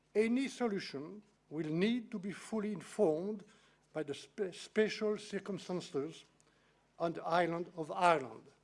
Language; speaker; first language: English; non-native, fluent; French